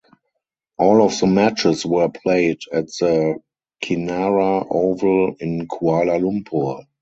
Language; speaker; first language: English; non-native, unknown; German